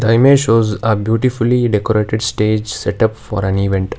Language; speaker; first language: English; non-native, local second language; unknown